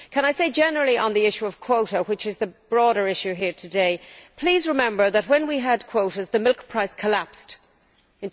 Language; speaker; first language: English; native; English